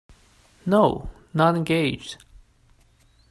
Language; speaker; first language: English; non-native, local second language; Cantonese